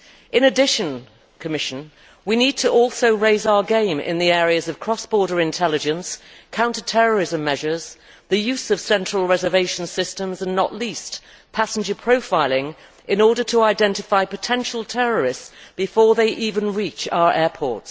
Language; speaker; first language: English; native; English